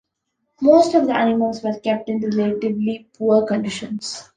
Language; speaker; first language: English; non-native, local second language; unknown